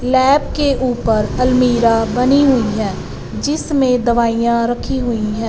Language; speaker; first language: Hindi; non-native, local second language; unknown